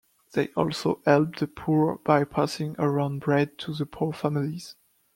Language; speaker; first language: English; non-native, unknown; French